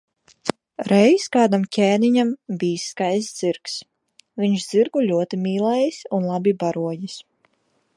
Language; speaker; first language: Latvian; native; Latvian